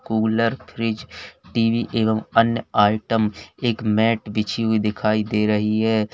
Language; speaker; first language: Hindi; native; Hindi